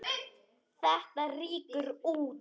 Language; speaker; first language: Icelandic; non-native, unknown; Polish